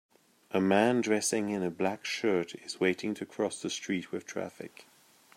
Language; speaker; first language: English; native; English